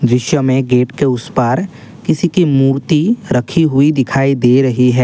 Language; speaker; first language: Hindi; non-native, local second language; Assamese